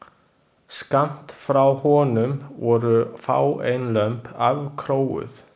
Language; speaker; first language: Icelandic; non-native, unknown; Chinese